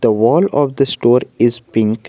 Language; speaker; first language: English; non-native, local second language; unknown